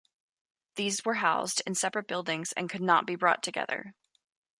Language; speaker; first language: English; native; English